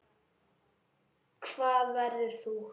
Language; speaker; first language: Icelandic; native; Icelandic